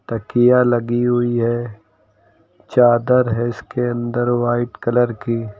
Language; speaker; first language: Hindi; native; Hindi